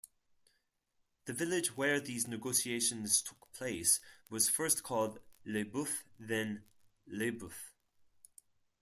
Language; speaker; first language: English; non-native, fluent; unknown